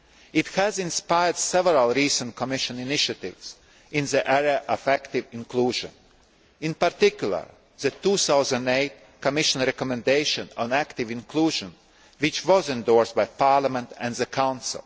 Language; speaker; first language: English; non-native, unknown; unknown